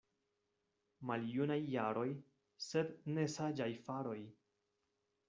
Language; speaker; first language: Esperanto; non-native, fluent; Spanish